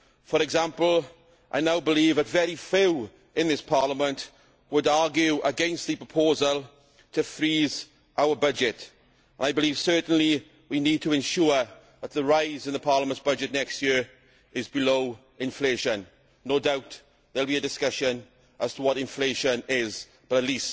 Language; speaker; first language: English; native; English